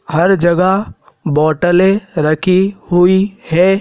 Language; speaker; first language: Hindi; native; Hindi